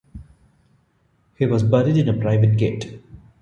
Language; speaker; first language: English; non-native, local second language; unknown